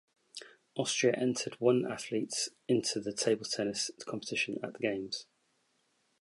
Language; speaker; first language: English; native; English